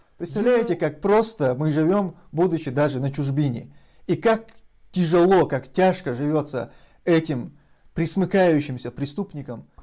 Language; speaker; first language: Russian; non-native, local second language; Chechen